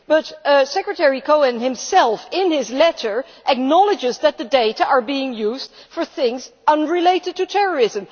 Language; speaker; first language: English; non-native, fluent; Dutch